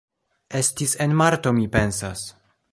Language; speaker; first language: Esperanto; non-native, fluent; Polish